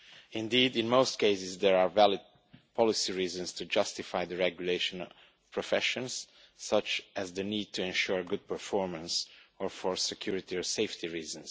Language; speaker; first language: English; non-native, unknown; Romanian